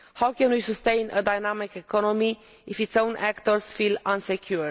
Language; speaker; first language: English; non-native, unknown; Romanian